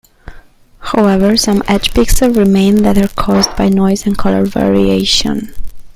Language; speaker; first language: English; native; English